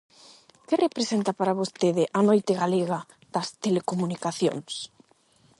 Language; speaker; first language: Galician; non-native, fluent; Spanish